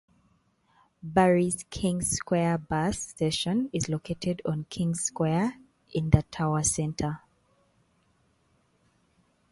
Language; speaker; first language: English; non-native, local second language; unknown